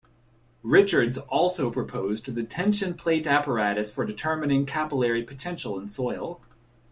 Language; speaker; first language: English; native; English